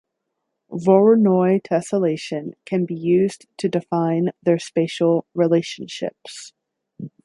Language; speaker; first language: English; native; English